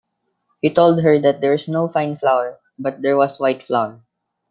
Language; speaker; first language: English; non-native, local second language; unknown